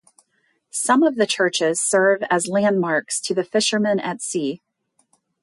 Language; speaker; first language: English; native; English